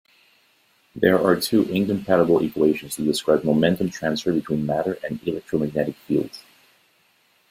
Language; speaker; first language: English; native; English